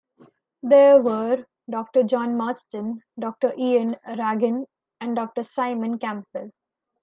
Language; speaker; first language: English; non-native, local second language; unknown